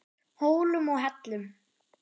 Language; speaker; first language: Icelandic; non-native, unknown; German